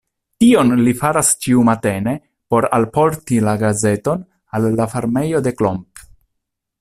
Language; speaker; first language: Esperanto; non-native, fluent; Italian